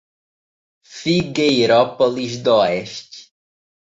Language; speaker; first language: Portuguese; native; Portuguese